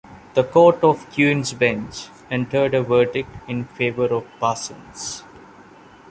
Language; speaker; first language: English; non-native, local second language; Malayalam